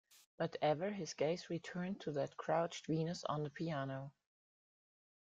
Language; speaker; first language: English; non-native, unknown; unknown